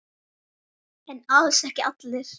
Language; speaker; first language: Icelandic; native; Icelandic